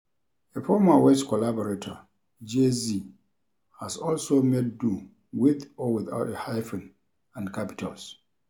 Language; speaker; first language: English; non-native, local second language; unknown